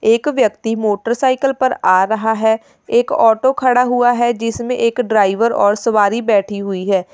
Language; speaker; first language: Hindi; native; Hindi